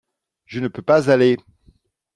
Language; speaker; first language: French; non-native, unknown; Dutch